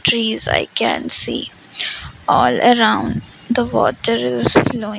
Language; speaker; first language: English; non-native, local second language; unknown